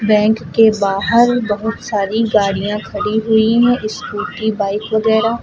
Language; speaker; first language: Hindi; native; Hindi